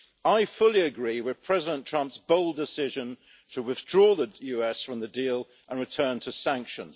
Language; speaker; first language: English; native; English